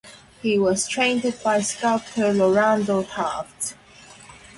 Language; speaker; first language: English; non-native, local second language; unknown